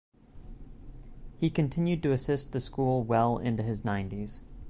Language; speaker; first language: English; native; English